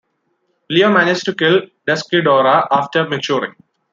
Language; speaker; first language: English; non-native, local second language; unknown